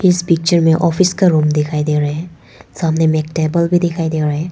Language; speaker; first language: Hindi; non-native, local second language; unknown